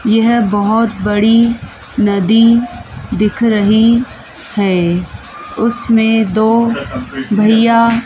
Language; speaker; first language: Hindi; native; Hindi